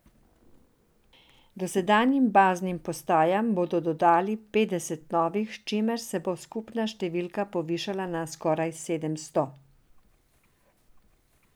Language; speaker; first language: Slovenian; non-native, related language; Serbian